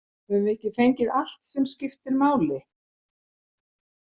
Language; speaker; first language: Icelandic; native; Icelandic